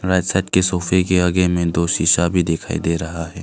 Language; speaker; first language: Hindi; non-native, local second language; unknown